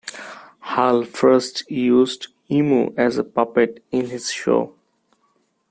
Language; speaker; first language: English; non-native, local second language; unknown